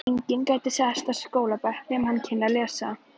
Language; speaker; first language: Icelandic; native; Icelandic